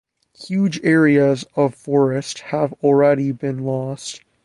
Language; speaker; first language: English; native; English